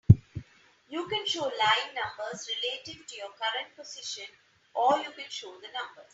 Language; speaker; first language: English; non-native, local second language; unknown